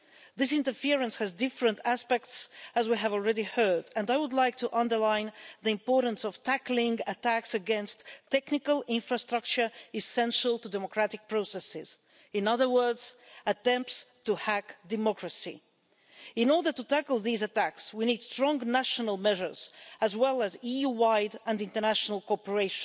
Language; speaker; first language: English; non-native, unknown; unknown